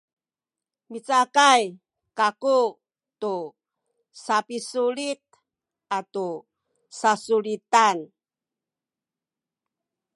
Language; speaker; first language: Sakizaya; native; Sakizaya